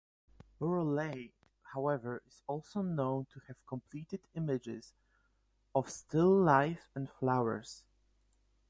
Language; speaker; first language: English; non-native, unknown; Polish